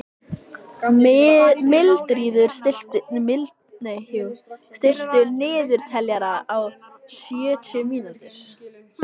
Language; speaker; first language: Icelandic; native; Icelandic